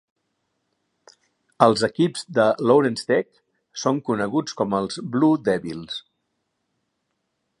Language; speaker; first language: Catalan; native; Catalan